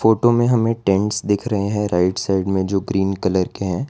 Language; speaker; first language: Hindi; non-native, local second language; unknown